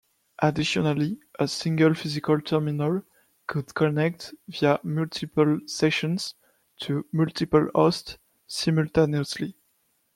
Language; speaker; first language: English; non-native, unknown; French